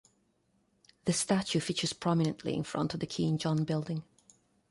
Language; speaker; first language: English; non-native, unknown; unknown